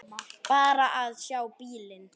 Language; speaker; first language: Icelandic; native; Icelandic